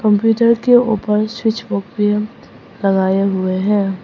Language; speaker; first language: Hindi; non-native, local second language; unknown